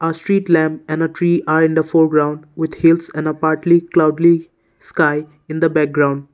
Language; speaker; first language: English; non-native, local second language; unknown